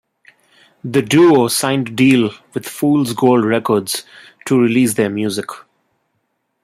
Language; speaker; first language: English; non-native, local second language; Bangla